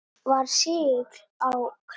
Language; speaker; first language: Icelandic; non-native, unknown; Italian